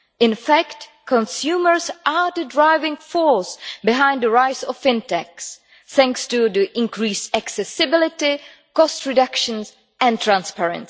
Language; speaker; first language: English; non-native, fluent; Czech